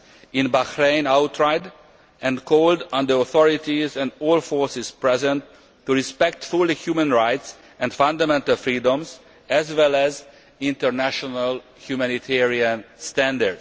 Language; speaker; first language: English; non-native, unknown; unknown